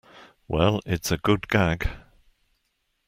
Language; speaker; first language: English; native; English